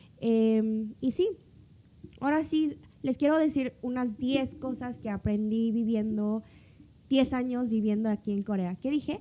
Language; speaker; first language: Spanish; early bilingual, other home language; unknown